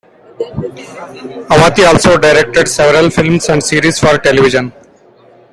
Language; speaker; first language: English; non-native, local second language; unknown